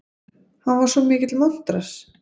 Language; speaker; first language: Icelandic; native; Icelandic